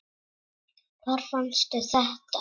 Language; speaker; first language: Icelandic; non-native, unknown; Czech